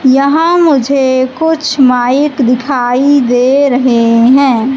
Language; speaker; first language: Hindi; native; Hindi